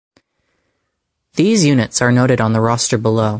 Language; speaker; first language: English; native; English